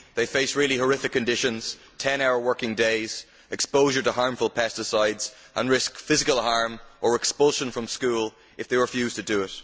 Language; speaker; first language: English; native; English